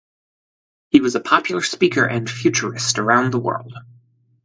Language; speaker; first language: English; native; English